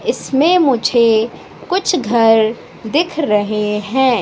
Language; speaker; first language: Hindi; native; Hindi